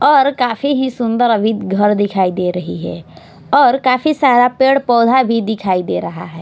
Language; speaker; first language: Hindi; non-native, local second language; Bhojpuri